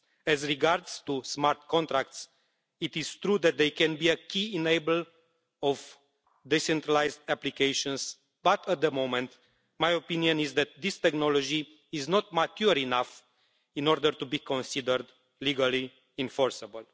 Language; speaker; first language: English; non-native, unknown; Romanian